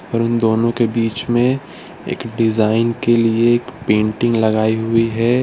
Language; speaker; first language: Hindi; non-native, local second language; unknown